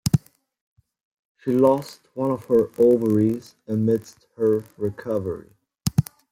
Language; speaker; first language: English; non-native, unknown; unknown